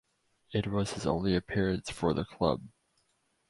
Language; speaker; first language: English; native; English